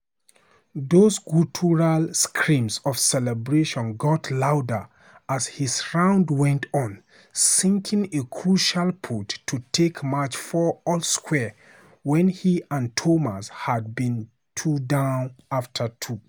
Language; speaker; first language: English; non-native, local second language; Hausa